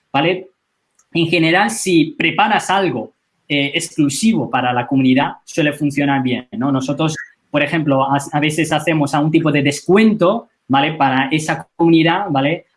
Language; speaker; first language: Spanish; non-native, fluent; Chinese